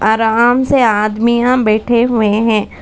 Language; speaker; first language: Hindi; non-native, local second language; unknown